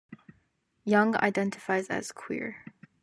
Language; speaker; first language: English; native; English